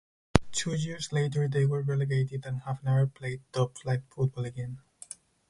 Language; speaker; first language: English; non-native, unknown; Spanish